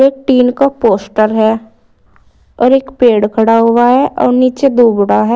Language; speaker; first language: Hindi; native; Hindi